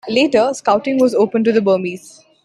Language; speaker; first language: English; non-native, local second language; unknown